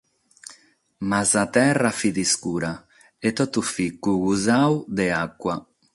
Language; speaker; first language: Sardinian; non-native, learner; Catalan